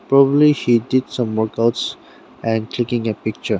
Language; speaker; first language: English; non-native, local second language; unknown